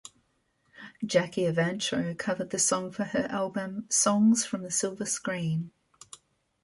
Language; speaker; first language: English; native; English